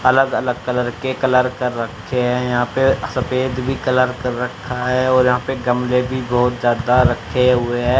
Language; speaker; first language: Hindi; native; Hindi